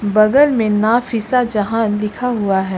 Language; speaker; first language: Hindi; native; Hindi